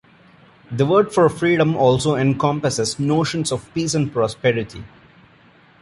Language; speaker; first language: English; non-native, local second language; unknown